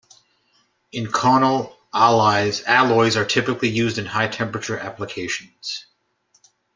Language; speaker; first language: English; native; English